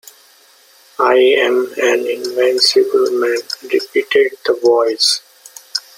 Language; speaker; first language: English; non-native, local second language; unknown